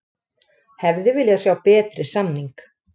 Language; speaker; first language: Icelandic; native; Icelandic